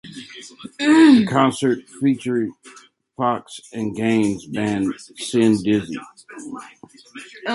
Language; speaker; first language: English; native; English